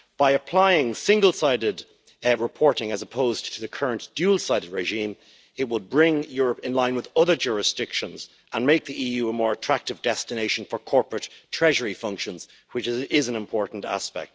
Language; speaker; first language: English; native; English